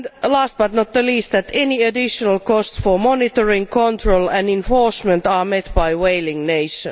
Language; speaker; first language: English; non-native, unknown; Finnish